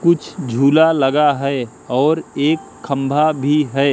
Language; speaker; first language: Hindi; native; Hindi